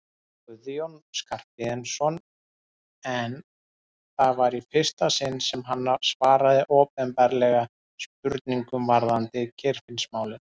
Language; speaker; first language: Icelandic; native; Icelandic